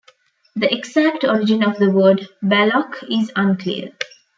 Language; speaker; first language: English; non-native, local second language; Tamil